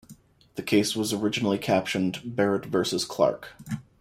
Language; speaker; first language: English; native; English